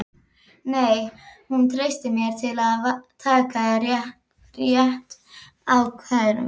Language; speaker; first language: Icelandic; native; Icelandic